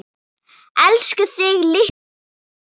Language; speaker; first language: Icelandic; non-native, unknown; Thai